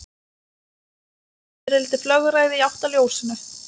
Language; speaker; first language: Icelandic; non-native, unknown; Lithuanian